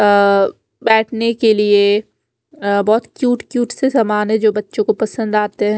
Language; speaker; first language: Hindi; non-native, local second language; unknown